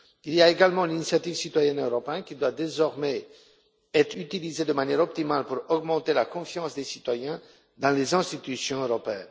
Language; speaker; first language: French; non-native, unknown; Romanian